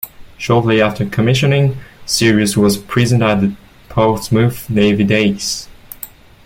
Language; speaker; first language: English; non-native, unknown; French